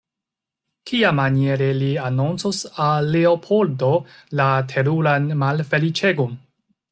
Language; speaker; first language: Esperanto; non-native, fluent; Chinese